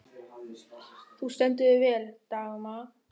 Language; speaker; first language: Icelandic; non-native, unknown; German